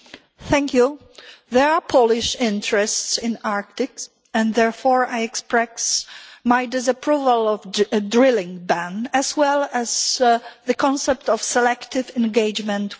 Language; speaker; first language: English; non-native, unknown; Polish